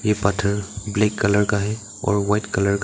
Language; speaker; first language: Hindi; early bilingual, other home language; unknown